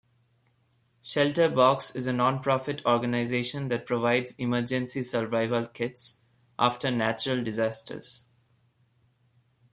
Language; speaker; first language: English; non-native, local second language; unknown